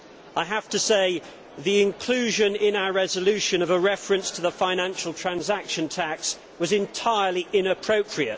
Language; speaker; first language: English; native; English